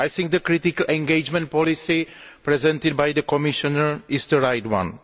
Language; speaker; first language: English; non-native, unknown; Greek